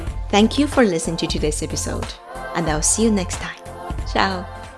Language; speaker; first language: English; non-native, fluent; Japanese